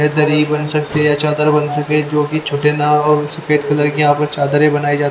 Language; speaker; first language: Hindi; native; Hindi